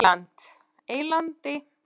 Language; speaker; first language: Icelandic; native; Icelandic